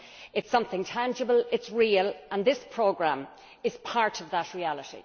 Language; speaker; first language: English; native; English